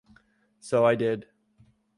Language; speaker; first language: English; native; English